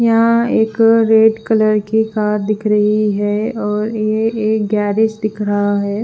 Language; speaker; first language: Hindi; non-native, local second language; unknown